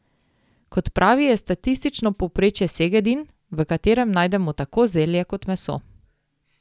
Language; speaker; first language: Slovenian; native; Slovenian